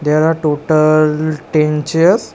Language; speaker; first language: English; non-native, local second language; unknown